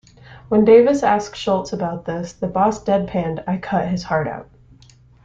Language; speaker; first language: English; native; English